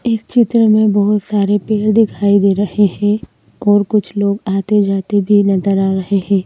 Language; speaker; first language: Hindi; native; Hindi